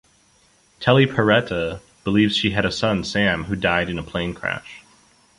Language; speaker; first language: English; native; English